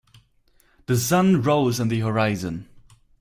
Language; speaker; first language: English; non-native, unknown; German